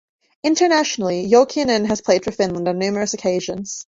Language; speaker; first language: English; native; English